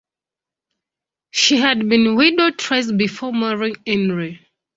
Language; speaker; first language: English; non-native, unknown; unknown